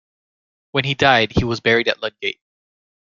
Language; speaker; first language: English; native; English